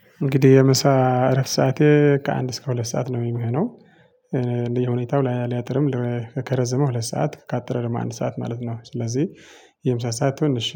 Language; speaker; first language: Amharic; non-native, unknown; Tigrinya